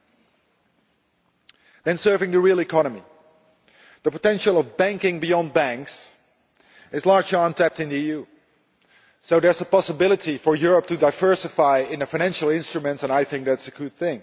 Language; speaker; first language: English; non-native, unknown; Dutch